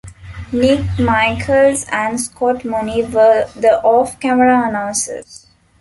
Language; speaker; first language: English; non-native, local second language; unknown